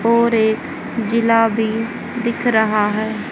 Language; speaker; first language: Hindi; native; Hindi